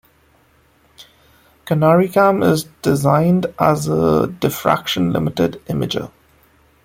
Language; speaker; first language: English; non-native, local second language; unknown